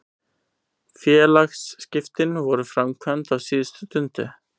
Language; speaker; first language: Icelandic; native; Icelandic